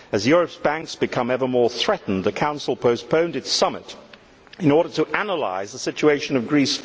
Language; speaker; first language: English; native; English